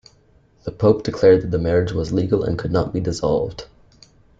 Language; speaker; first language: English; native; English